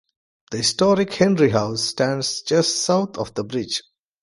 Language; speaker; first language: English; non-native, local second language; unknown